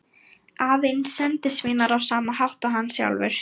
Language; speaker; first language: Icelandic; non-native, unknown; Lithuanian